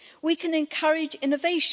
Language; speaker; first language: English; native; English